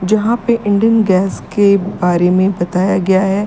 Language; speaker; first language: Hindi; native; Hindi